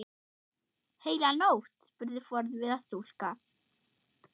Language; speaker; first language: Icelandic; non-native, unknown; German